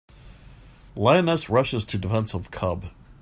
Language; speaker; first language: English; native; English